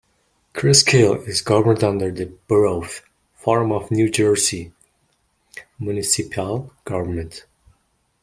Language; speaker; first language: English; non-native, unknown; Mongolian